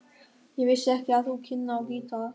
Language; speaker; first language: Icelandic; non-native, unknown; German